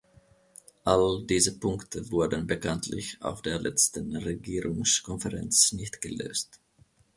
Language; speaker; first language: German; non-native, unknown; Finnish